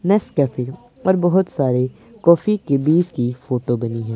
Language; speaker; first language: Hindi; non-native, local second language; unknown